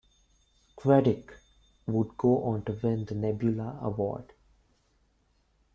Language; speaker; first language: English; non-native, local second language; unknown